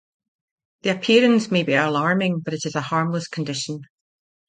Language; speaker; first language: English; native; English